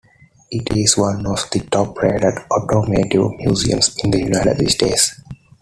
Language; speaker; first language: English; non-native, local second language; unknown